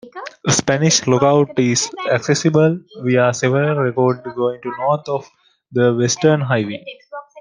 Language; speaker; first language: English; native; English